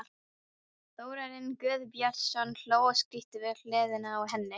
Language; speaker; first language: Icelandic; non-native, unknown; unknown